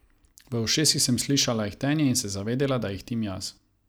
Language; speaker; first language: Slovenian; non-native, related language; Croatian